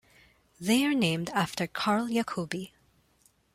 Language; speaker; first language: English; non-native, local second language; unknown